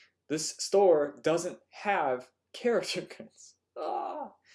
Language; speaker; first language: English; native; English